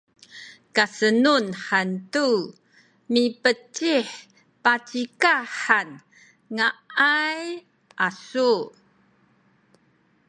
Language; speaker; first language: Sakizaya; non-native, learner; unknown